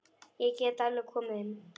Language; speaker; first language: Icelandic; non-native, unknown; Polish